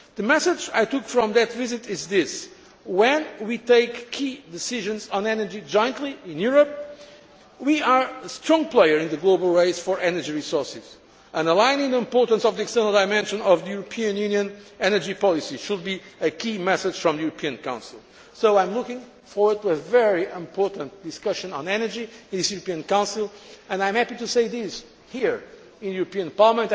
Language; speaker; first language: English; non-native, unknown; Portuguese